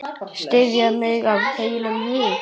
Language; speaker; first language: Icelandic; native; Icelandic